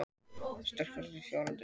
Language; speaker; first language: Icelandic; native; Icelandic